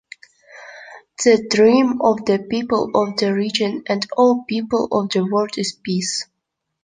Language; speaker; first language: English; non-native, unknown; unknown